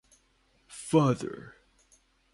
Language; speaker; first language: English; non-native, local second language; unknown